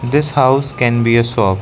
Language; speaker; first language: English; non-native, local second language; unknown